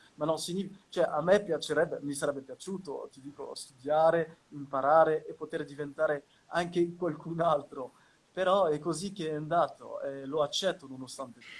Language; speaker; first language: Italian; non-native, fluent; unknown